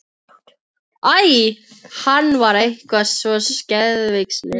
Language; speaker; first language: Icelandic; non-native, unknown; Filipino